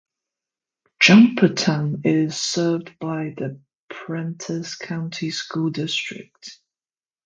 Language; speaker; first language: English; non-native, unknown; Chinese